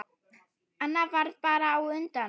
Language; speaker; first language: Icelandic; non-native, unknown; German